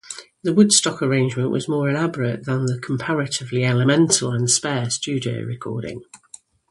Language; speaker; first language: English; native; English